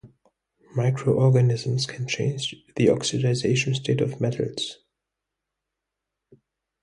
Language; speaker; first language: English; non-native, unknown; German